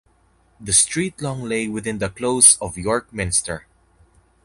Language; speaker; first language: English; non-native, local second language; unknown